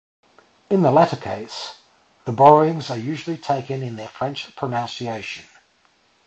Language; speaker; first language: English; native; English